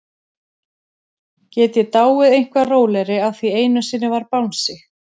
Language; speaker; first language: Icelandic; native; Icelandic